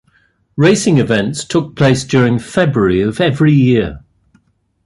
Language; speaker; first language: English; native; English